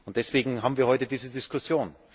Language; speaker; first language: German; native; German